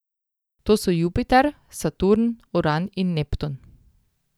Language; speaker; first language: Slovenian; native; Slovenian